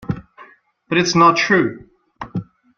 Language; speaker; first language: English; non-native, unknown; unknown